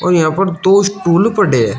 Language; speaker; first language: Hindi; native; Hindi